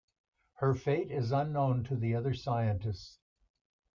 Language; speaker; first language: English; native; English